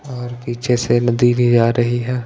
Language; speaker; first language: Hindi; non-native, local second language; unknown